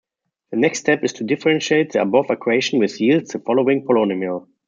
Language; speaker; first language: English; non-native, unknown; German